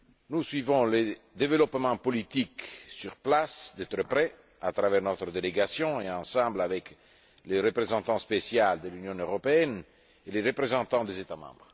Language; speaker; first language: French; non-native, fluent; Italian